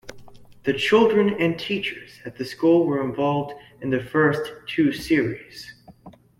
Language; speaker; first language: English; native; English